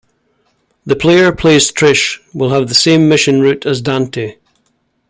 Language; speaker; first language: English; native; English